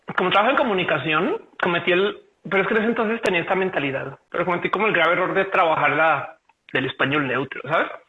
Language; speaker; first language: Spanish; native; Spanish